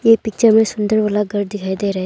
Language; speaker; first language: Hindi; non-native, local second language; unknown